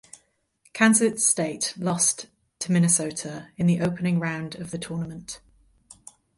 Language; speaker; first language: English; native; English